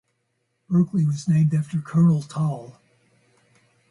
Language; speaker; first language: English; native; English